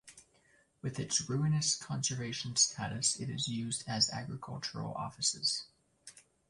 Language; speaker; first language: English; native; English